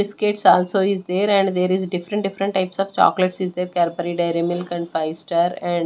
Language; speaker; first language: English; non-native, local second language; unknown